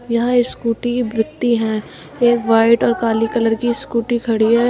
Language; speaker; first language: Hindi; native; Hindi